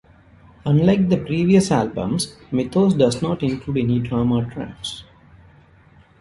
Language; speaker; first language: English; non-native, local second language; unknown